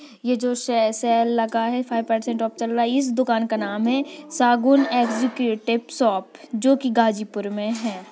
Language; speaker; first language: Hindi; native; Hindi